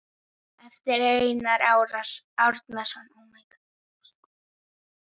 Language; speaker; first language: Icelandic; native; Icelandic